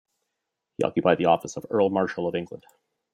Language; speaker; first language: English; native; English